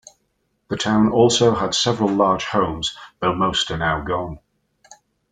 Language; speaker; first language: English; native; English